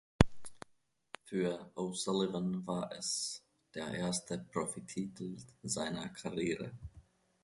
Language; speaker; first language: German; non-native, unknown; Finnish